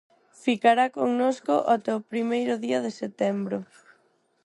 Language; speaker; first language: Galician; non-native, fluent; Spanish